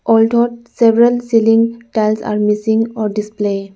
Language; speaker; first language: English; non-native, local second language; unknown